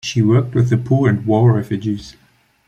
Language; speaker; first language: English; non-native, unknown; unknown